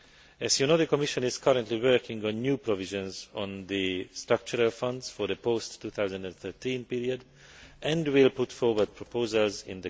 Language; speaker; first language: English; non-native, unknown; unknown